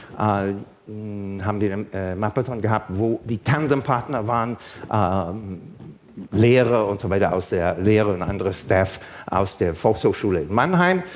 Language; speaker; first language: German; non-native, fluent; English